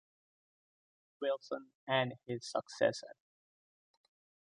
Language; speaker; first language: English; non-native, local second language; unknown